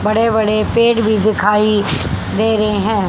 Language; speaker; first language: Hindi; native; Hindi